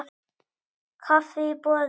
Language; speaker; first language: Icelandic; native; Icelandic